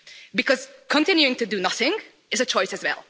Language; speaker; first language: English; non-native, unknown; Hungarian